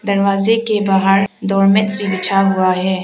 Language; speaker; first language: Hindi; non-native, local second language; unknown